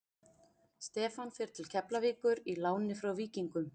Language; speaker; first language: Icelandic; native; Icelandic